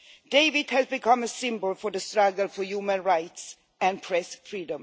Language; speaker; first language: English; non-native, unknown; Swedish